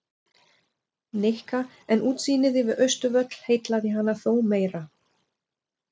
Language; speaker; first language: Icelandic; non-native, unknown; German